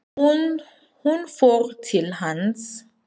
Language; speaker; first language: Icelandic; non-native, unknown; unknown